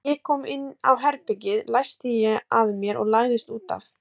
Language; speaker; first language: Icelandic; native; Icelandic